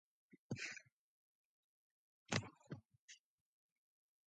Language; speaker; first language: English; non-native, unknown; Mongolian